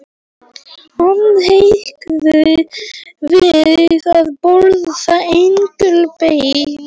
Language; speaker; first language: Icelandic; non-native, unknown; Polish